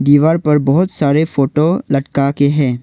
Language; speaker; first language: Hindi; non-native, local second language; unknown